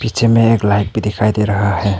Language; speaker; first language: Hindi; non-native, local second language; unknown